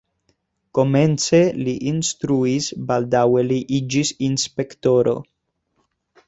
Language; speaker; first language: Esperanto; non-native, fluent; Spanish